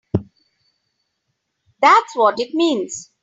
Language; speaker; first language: English; non-native, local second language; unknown